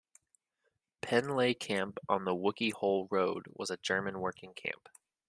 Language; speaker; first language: English; native; English